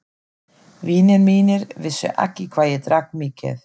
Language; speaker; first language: Icelandic; non-native, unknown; German